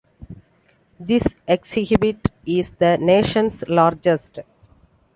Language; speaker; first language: English; non-native, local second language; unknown